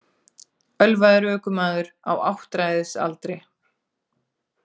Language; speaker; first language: Icelandic; native; Icelandic